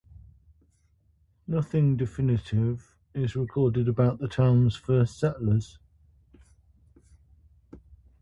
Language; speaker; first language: English; native; English